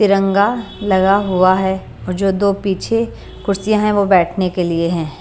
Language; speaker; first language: Hindi; non-native, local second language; Punjabi